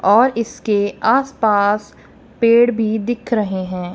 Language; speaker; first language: Hindi; non-native, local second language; Punjabi